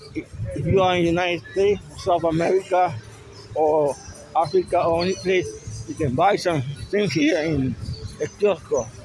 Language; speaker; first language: English; non-native, fluent; Spanish